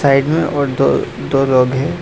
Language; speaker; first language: Hindi; non-native, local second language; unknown